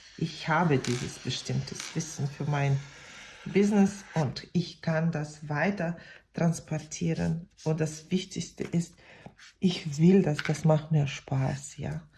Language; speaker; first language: German; non-native, fluent; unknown